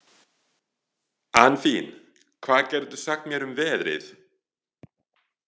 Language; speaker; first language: Icelandic; non-native, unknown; French